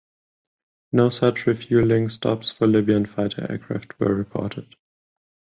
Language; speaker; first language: English; non-native, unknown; German